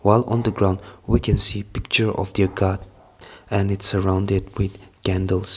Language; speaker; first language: English; non-native, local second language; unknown